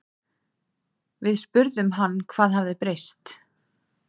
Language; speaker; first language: Icelandic; native; Icelandic